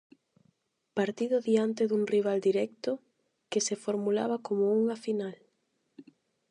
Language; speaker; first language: Galician; non-native, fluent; Spanish